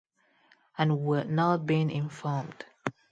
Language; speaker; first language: English; non-native, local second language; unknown